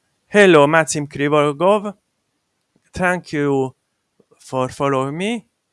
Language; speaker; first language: English; non-native, learner; Italian